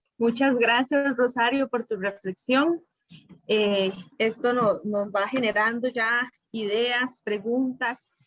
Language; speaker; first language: Spanish; native; Spanish